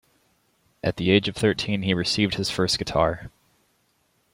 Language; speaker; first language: English; native; English